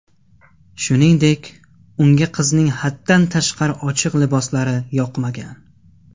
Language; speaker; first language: Uzbek; non-native, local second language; Tajik